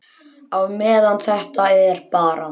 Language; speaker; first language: Icelandic; native; Icelandic